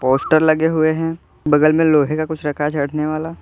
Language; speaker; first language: Hindi; native; Hindi